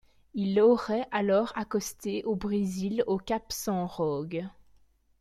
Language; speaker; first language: French; native; French